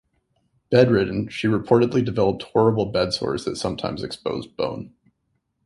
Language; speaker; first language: English; native; English